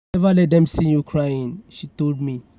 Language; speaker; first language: English; non-native, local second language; Yoruba